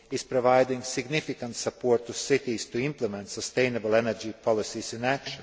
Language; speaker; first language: English; non-native, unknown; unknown